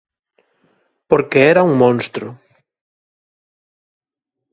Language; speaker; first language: Galician; native; Galician